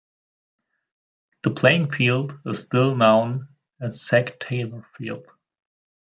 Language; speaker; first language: English; non-native, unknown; German